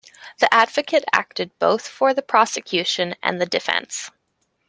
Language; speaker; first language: English; native; English